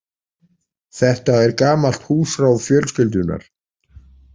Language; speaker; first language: Icelandic; native; Icelandic